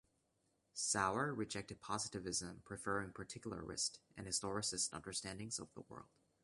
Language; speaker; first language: English; native; English